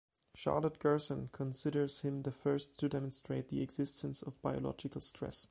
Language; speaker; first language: English; non-native, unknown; German